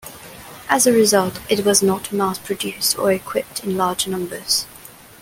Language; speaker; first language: English; non-native, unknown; Cantonese